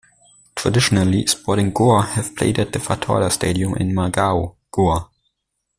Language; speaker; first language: English; non-native, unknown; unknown